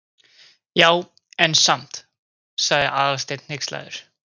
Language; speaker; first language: Icelandic; native; Icelandic